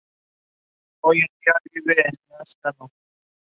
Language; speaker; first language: English; non-native, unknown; Spanish